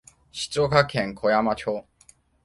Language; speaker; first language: Japanese; non-native, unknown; Chinese